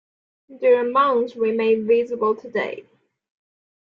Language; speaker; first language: English; non-native, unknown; Chinese